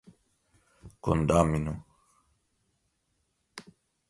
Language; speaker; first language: Portuguese; non-native, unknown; Galician